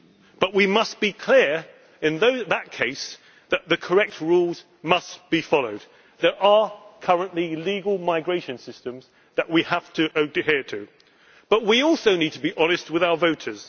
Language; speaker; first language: English; native; English